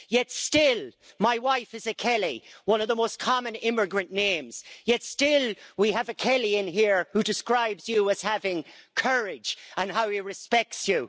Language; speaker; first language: English; native; English